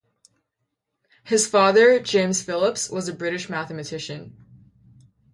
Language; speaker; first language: English; native; English